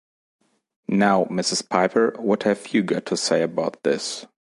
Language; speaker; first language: English; non-native, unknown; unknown